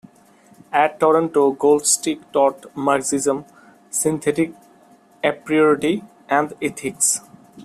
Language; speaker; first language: English; non-native, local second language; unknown